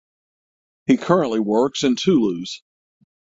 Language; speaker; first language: English; native; English